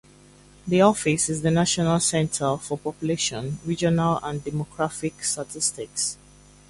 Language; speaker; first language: English; native; English